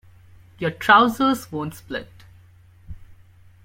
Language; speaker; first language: English; non-native, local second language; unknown